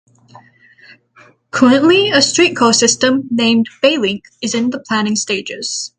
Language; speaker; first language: English; native; English